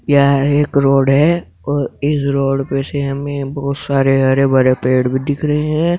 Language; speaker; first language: Hindi; native; Hindi